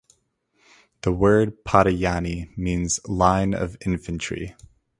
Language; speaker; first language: English; native; English